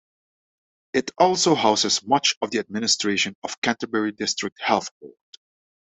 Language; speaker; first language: English; non-native, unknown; Dutch